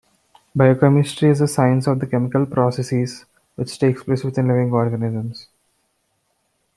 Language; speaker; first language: English; non-native, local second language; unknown